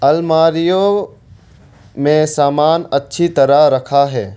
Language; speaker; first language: Hindi; non-native, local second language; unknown